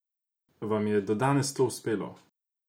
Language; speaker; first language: Slovenian; non-native, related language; Croatian